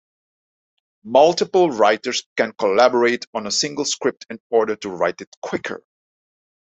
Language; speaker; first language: English; non-native, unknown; Dutch